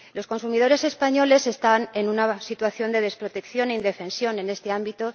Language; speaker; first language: Spanish; native; Spanish